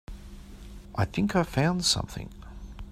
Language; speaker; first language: English; native; English